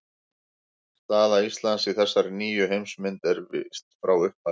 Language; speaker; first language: Icelandic; native; Icelandic